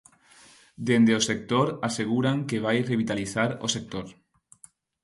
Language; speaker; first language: Galician; non-native, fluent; Spanish